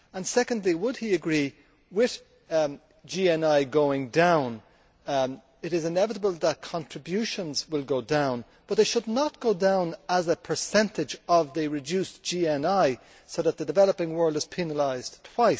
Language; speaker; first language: English; native; English